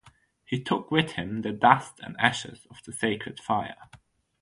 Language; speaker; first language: English; non-native, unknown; German